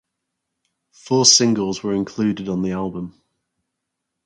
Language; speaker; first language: English; native; English